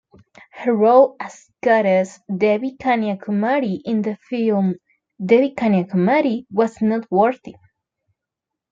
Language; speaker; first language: English; non-native, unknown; Spanish